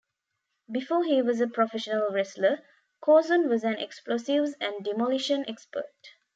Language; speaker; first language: English; non-native, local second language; Tamil